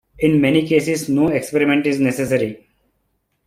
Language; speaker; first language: English; non-native, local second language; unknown